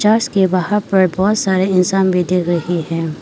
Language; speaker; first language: Hindi; non-native, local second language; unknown